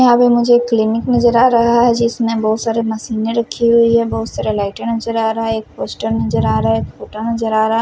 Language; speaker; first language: Hindi; non-native, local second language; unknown